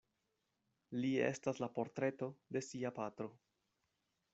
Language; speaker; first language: Esperanto; non-native, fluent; Spanish